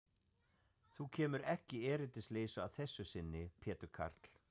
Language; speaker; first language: Icelandic; non-native, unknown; German